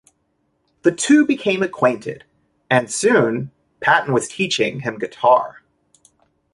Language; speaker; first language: English; native; English